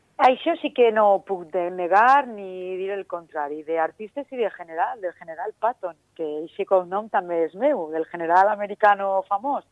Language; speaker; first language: Catalan; non-native, local second language; Spanish